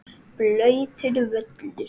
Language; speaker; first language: Icelandic; native; Icelandic